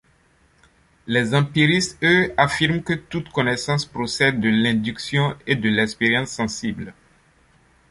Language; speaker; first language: French; non-native, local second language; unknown